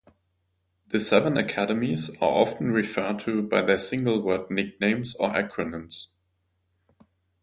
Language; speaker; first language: English; non-native, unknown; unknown